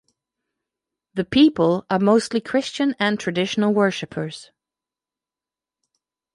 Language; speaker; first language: English; non-native, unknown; French